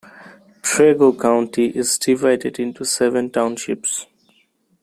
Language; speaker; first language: English; non-native, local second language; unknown